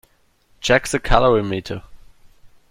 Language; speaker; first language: English; non-native, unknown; German